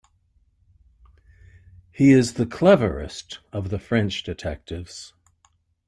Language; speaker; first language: English; native; English